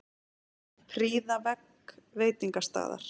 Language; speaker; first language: Icelandic; native; Icelandic